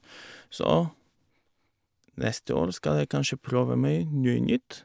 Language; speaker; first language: Norwegian; non-native, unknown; Bulgarian